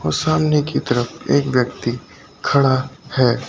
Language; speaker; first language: Hindi; native; Hindi